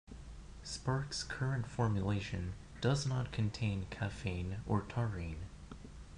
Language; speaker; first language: English; non-native, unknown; Japanese